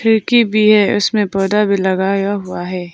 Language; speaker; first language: Hindi; non-native, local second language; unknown